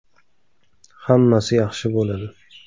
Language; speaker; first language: Uzbek; native; Uzbek